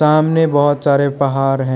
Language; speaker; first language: Hindi; non-native, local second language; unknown